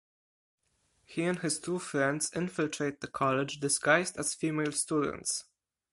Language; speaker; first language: English; non-native, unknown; Polish